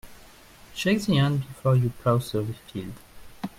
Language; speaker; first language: English; non-native, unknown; French